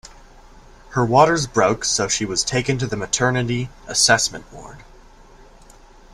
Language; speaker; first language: English; native; English